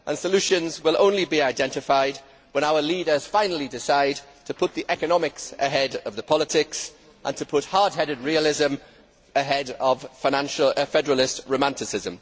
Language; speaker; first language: English; native; English